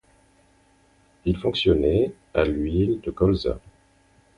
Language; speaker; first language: French; non-native, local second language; Haitian Creole